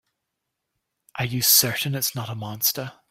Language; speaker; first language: English; native; English